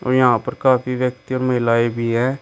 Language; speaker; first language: Hindi; native; Hindi